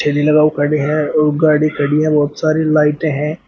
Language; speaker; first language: Hindi; native; Hindi